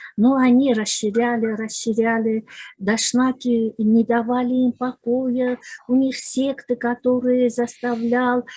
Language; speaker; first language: Russian; non-native, local second language; Azerbaijani